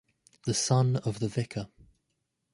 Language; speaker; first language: English; native; English